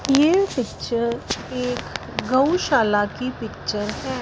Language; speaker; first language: Hindi; non-native, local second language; Punjabi